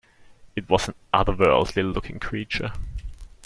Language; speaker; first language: English; non-native, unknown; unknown